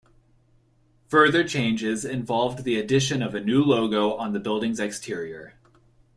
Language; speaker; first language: English; native; English